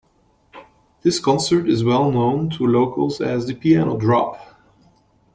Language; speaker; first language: English; native; English